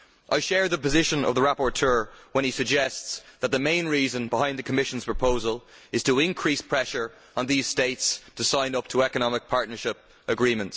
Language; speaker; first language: English; native; English